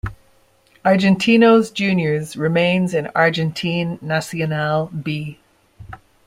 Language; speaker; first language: English; native; English